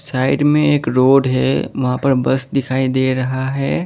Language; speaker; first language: Hindi; non-native, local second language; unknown